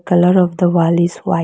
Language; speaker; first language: English; non-native, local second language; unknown